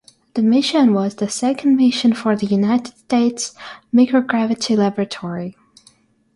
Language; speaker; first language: English; non-native, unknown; Russian